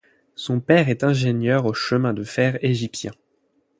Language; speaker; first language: French; native; French